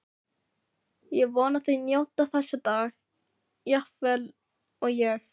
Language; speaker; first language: Icelandic; non-native, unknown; Filipino